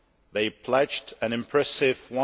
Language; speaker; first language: English; non-native, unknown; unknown